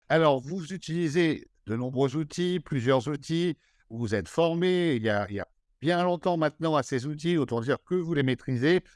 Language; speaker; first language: French; native; French